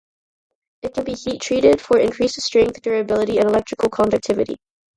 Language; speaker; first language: English; non-native, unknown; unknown